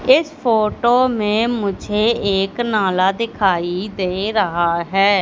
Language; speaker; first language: Hindi; native; Hindi